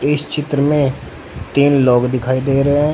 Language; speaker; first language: Hindi; native; Hindi